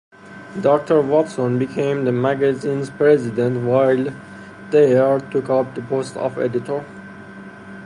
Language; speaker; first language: English; non-native, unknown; Persian